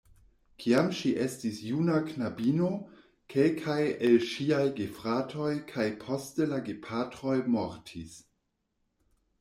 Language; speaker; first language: Esperanto; non-native, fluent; German